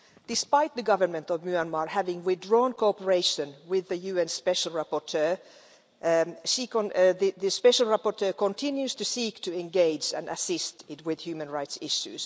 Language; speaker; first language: English; non-native, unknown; Finnish